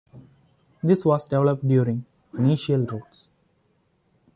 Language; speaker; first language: English; non-native, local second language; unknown